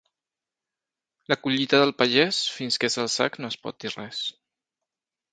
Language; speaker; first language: Catalan; non-native, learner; Spanish